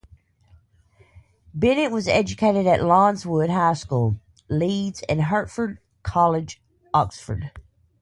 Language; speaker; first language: English; native; English